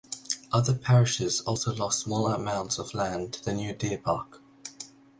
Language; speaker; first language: English; native; English